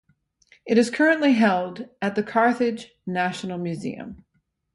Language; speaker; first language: English; native; English